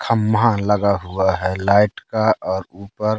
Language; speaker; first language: Hindi; native; Hindi